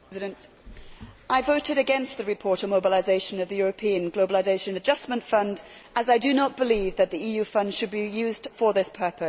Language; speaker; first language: English; native; English